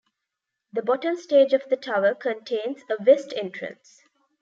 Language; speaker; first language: English; non-native, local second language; Tamil